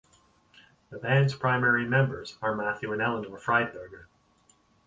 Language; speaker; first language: English; native; English